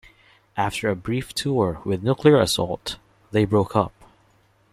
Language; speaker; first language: English; non-native, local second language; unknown